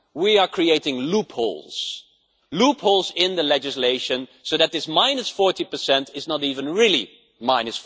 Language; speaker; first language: English; non-native, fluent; Dutch